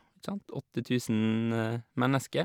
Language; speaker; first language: Norwegian; native; Norwegian